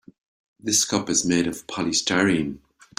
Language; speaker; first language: English; native; English